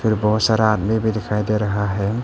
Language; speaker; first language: Hindi; non-native, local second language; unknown